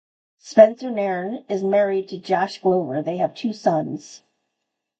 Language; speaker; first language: English; native; English